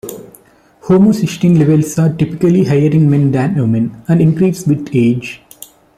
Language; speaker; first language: English; non-native, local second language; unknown